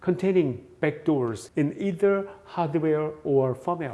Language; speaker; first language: English; non-native, fluent; Korean